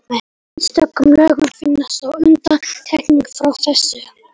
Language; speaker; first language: Icelandic; non-native, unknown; Polish